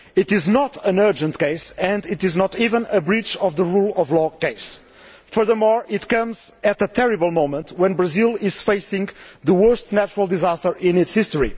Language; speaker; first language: English; non-native, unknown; Portuguese